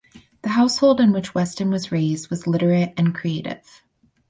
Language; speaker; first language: English; native; English